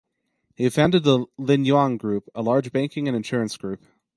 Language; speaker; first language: English; native; English